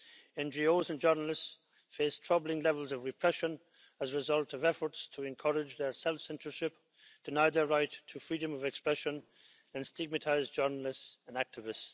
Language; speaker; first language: English; native; English